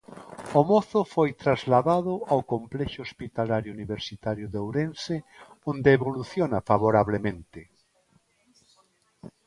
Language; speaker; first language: Galician; non-native, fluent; Spanish